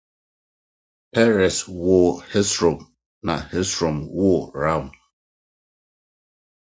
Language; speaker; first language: English; non-native, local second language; Akan